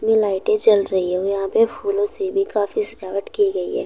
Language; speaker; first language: Hindi; native; Hindi